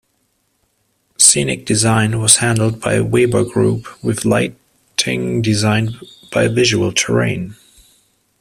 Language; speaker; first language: English; non-native, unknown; German